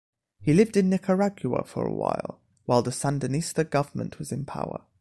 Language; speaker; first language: English; native; English